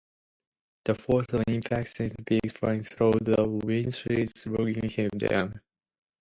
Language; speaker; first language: English; non-native, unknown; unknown